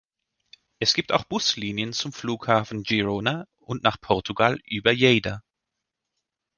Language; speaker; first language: German; native; German